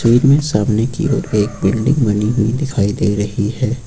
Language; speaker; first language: Hindi; native; Hindi